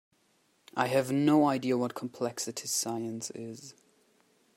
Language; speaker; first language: English; non-native, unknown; German